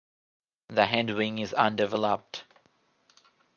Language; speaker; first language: English; non-native, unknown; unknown